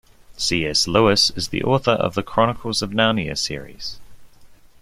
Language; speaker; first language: English; native; English